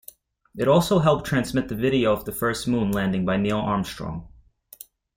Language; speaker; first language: English; native; English